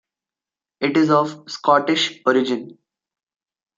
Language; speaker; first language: English; non-native, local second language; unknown